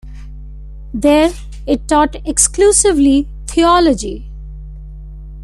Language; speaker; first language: English; non-native, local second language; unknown